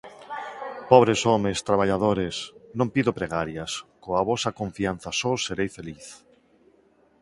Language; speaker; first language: Galician; non-native, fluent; Spanish